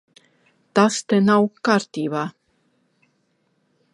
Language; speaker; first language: Latvian; non-native, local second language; Russian